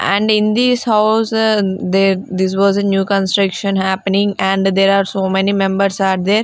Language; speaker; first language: English; non-native, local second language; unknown